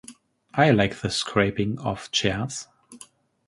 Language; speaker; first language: English; non-native, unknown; German